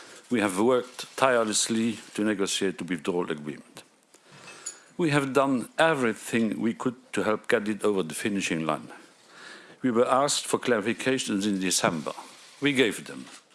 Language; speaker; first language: English; non-native, fluent; Luxembourgish